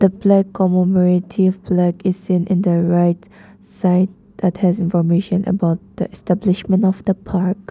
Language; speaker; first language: English; non-native, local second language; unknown